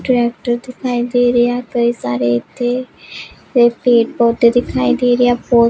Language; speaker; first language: Hindi; non-native, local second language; Punjabi